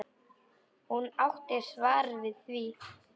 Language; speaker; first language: Icelandic; non-native, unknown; Polish